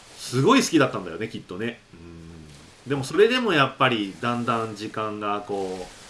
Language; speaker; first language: Japanese; native; Japanese